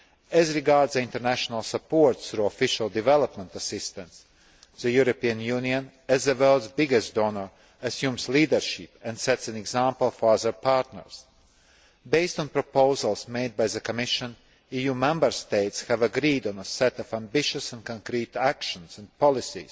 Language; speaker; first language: English; non-native, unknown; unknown